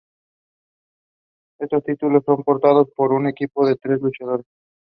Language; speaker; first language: English; non-native, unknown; Spanish